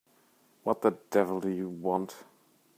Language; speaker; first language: English; native; English